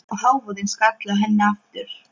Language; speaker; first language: Icelandic; non-native, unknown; Polish